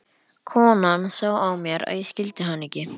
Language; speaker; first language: Icelandic; native; Icelandic